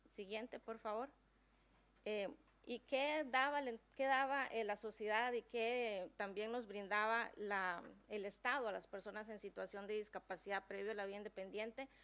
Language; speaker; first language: Spanish; native; Spanish